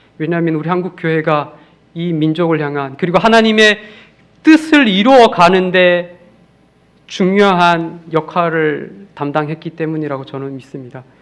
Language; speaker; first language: Korean; native; Korean